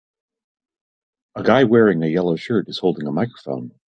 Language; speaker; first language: English; native; English